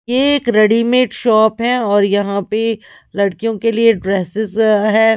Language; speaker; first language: Hindi; non-native, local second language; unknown